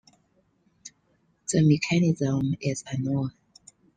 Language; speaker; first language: English; non-native, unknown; Chinese